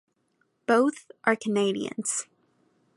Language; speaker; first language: English; native; English